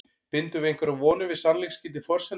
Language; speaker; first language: Icelandic; native; Icelandic